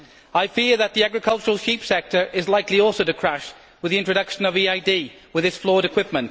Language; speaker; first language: English; native; English